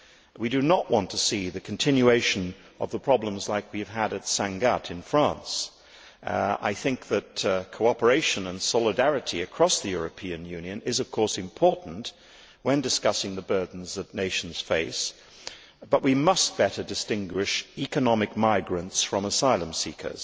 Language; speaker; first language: English; native; English